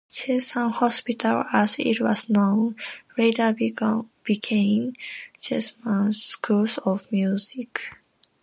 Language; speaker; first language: English; non-native, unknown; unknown